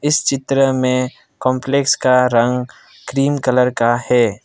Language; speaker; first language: Hindi; non-native, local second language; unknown